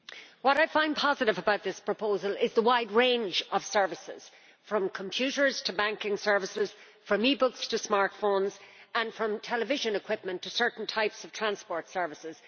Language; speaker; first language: English; native; English